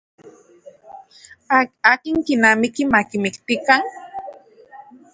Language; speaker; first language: Central Puebla Nahuatl; native; Central Puebla Nahuatl